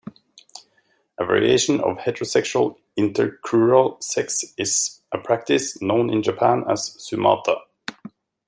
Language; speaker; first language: English; native; English